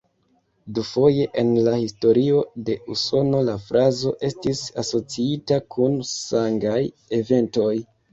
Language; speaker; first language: Esperanto; non-native, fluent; Kinyarwanda